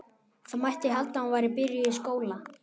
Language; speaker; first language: Icelandic; native; Icelandic